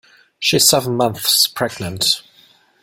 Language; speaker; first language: English; non-native, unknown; German